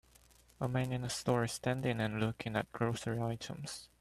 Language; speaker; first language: English; native; English